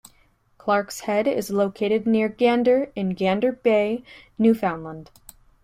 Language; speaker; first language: English; native; English